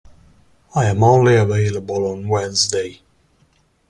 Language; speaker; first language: English; non-native, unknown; Italian